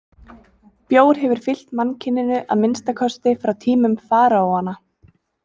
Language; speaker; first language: Icelandic; native; Icelandic